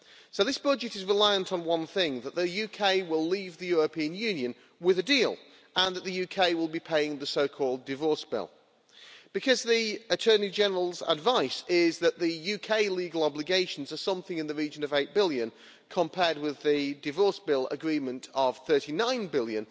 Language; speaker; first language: English; native; English